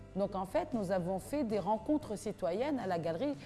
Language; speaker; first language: French; non-native, local second language; Arabic